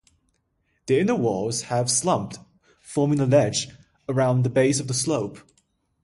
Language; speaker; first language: English; non-native, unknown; Chinese